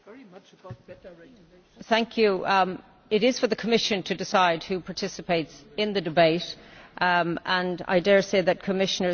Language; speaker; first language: English; native; English